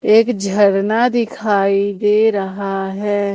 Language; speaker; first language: Hindi; native; Hindi